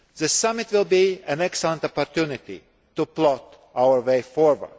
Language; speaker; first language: English; non-native, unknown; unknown